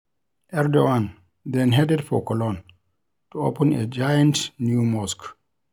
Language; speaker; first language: English; non-native, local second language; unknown